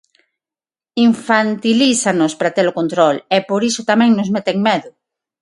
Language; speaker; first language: Galician; non-native, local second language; Spanish